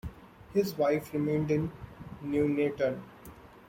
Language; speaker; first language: English; non-native, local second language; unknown